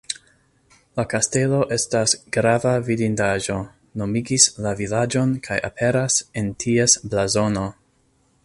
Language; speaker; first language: Esperanto; non-native, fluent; English